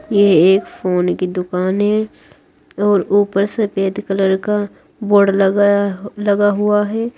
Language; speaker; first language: Hindi; native; Hindi